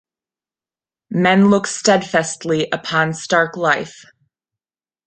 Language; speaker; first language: English; non-native, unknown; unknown